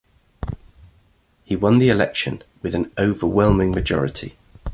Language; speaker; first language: English; native; English